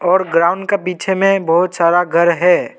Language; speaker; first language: Hindi; non-native, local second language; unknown